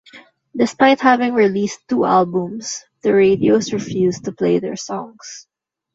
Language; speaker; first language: English; non-native, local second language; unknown